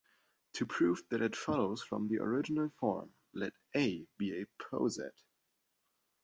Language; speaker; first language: English; non-native, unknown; German